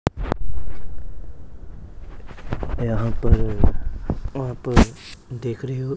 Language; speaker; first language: Hindi; non-native, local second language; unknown